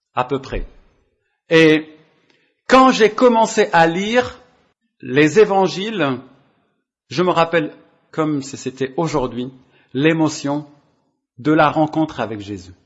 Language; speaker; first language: French; non-native, local second language; Arabic